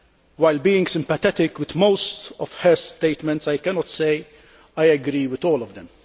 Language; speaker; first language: English; non-native, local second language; Maltese